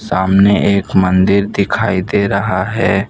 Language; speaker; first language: Hindi; non-native, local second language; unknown